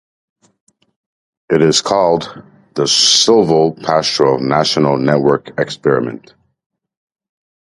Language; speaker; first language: English; native; English